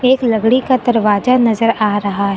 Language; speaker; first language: Hindi; native; Hindi